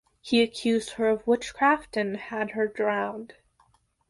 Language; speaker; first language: English; native; English